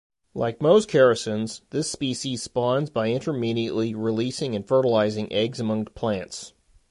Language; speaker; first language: English; native; English